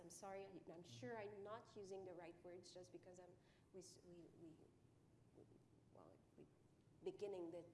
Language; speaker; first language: English; non-native, fluent; French